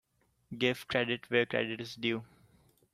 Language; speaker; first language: English; non-native, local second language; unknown